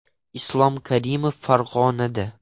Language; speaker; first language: Uzbek; non-native, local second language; Russian